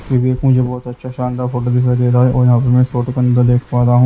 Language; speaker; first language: Hindi; native; Hindi